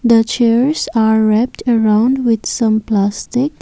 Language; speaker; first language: English; non-native, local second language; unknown